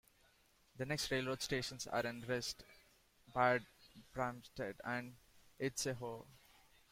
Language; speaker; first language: English; non-native, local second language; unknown